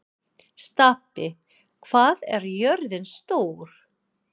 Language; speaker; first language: Icelandic; non-native, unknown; English